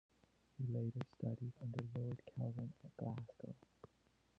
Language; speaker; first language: English; native; English